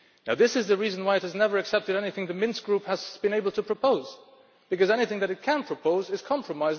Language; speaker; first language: English; non-native, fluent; Luxembourgish